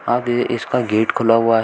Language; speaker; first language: Hindi; native; Hindi